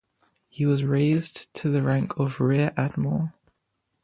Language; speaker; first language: English; native; English